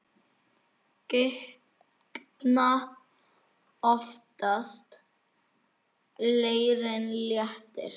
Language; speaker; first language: Icelandic; native; Icelandic